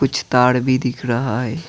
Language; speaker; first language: Hindi; non-native, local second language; Assamese